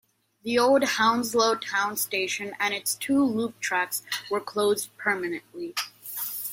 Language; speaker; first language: English; native; English